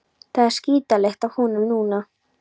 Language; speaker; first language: Icelandic; non-native, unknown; Polish